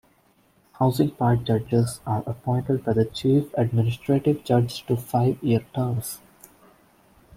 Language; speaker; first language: English; non-native, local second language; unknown